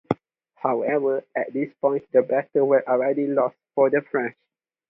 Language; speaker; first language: English; non-native, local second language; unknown